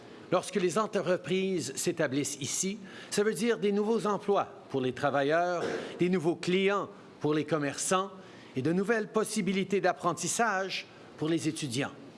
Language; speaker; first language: French; early bilingual, other home language; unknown